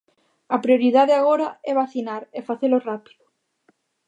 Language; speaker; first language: Galician; native; Galician